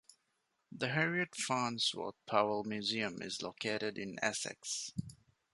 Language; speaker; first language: English; non-native, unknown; Divehi